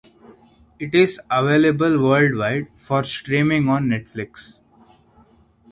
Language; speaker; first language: English; non-native, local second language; Hindi